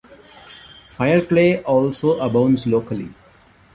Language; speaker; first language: English; non-native, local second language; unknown